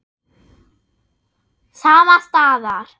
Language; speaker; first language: Icelandic; non-native, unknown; German